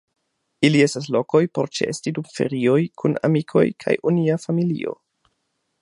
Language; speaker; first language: Esperanto; non-native, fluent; German